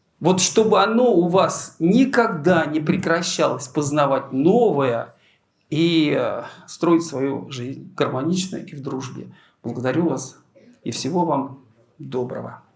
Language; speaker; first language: Russian; native; Russian